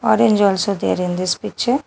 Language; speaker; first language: English; non-native, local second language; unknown